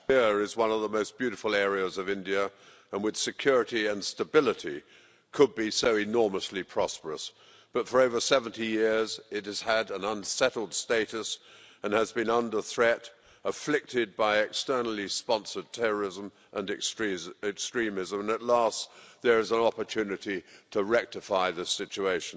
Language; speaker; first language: English; native; English